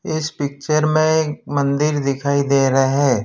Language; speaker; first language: Hindi; non-native, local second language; Gujarati